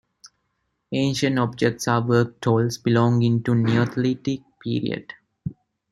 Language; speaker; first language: English; non-native, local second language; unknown